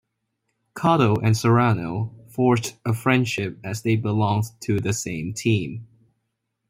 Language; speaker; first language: English; non-native, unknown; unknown